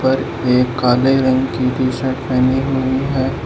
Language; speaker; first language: Hindi; non-native, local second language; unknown